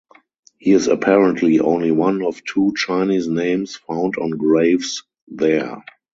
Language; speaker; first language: English; non-native, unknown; German